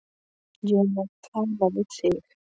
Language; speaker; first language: Icelandic; non-native, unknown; Polish